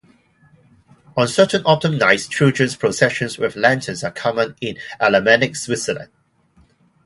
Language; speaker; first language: English; non-native, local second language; Cantonese